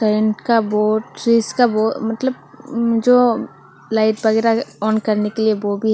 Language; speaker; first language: Hindi; non-native, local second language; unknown